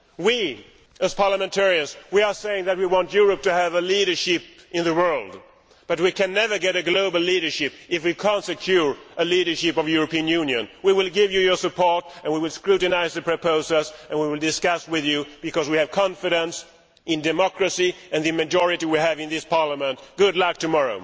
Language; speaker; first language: English; non-native, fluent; Swedish